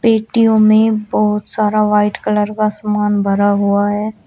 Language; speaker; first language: Hindi; native; Hindi